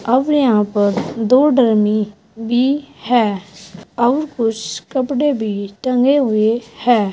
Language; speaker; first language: Hindi; native; Hindi